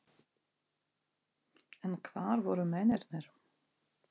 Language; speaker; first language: Icelandic; non-native, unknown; Russian